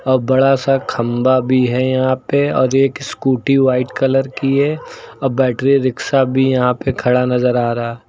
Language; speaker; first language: Hindi; native; Hindi